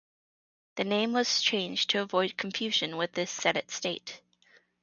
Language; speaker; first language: English; native; English